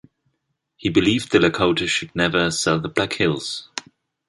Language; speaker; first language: English; non-native, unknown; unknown